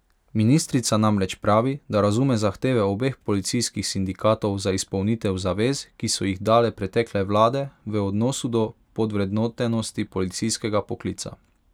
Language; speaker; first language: Slovenian; non-native, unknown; Hungarian